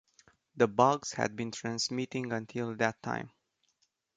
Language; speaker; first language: English; non-native, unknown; Romanian